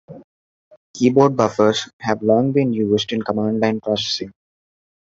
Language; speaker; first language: English; non-native, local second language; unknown